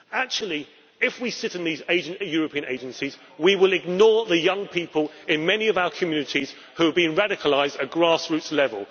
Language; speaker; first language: English; native; English